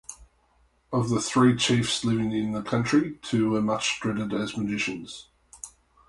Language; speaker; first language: English; native; English